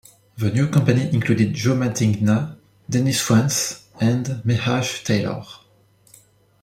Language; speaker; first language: English; non-native, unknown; French